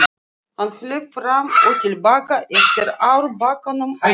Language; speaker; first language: Icelandic; non-native, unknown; Russian